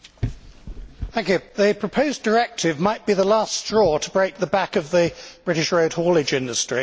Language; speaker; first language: English; native; English